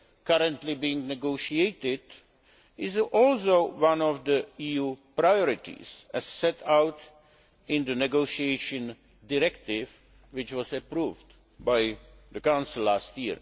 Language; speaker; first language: English; native; English